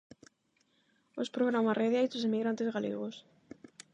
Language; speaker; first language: Galician; non-native, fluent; Spanish